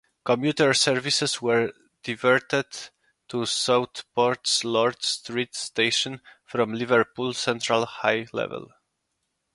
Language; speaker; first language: English; non-native, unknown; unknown